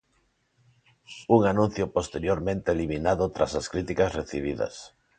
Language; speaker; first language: Galician; non-native, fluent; Spanish